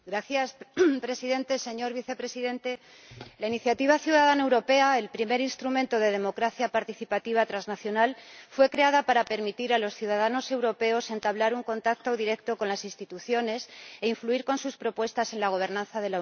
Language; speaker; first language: Spanish; native; Spanish